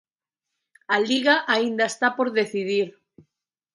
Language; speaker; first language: Galician; native; Galician